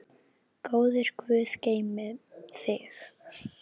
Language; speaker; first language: Icelandic; native; Icelandic